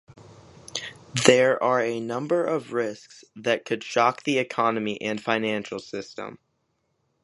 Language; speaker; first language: English; native; English